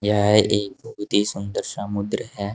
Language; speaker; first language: Hindi; native; Hindi